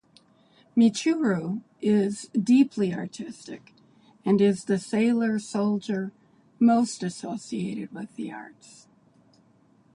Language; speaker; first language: English; native; English